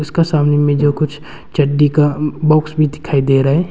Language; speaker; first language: Hindi; non-native, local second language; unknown